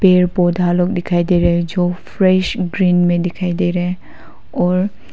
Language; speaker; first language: Hindi; non-native, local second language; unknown